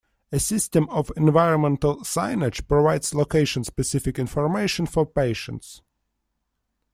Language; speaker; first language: English; non-native, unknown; Russian